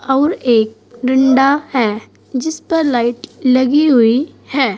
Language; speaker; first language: Hindi; native; Hindi